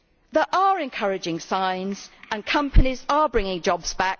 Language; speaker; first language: English; native; English